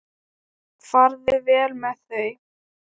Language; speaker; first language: Icelandic; non-native, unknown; Thai